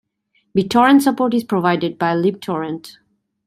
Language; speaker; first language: English; native; English